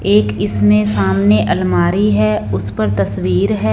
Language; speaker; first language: Hindi; non-native, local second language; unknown